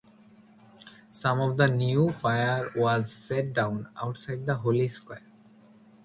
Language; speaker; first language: English; non-native, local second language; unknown